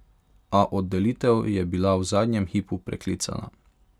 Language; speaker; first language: Slovenian; non-native, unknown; Hungarian